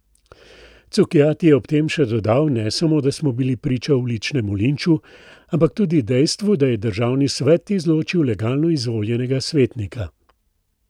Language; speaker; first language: Slovenian; native; Slovenian